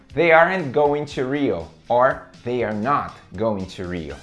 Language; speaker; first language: English; non-native, fluent; Portuguese